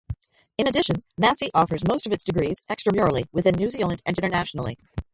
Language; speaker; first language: English; native; English